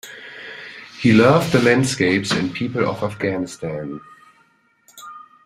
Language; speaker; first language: English; non-native, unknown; German